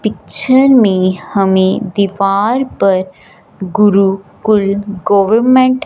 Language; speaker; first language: Hindi; non-native, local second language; Punjabi